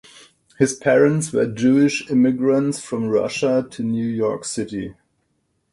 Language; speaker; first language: English; non-native, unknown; German